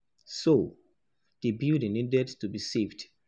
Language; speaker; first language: English; non-native, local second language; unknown